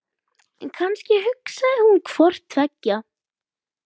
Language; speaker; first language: Icelandic; native; Icelandic